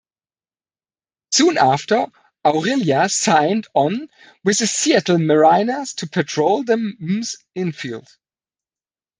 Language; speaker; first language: English; non-native, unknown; German